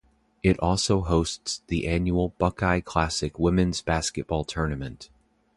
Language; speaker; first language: English; native; English